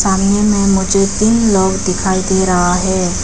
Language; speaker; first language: Hindi; non-native, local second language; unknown